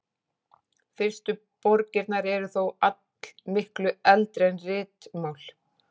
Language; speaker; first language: Icelandic; native; Icelandic